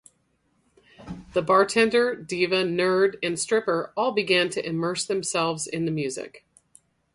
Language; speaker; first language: English; native; English